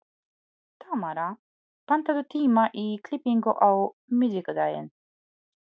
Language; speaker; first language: Icelandic; non-native, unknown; Polish